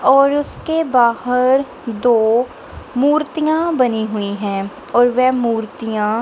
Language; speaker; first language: Hindi; non-native, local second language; Punjabi